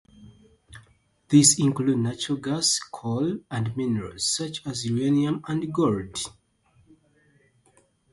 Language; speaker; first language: English; non-native, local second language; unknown